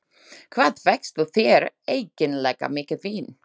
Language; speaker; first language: Icelandic; non-native, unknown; Slovak